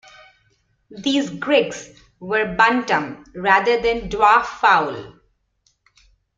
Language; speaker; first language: English; non-native, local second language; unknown